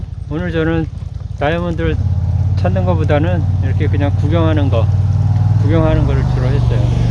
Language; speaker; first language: Korean; native; Korean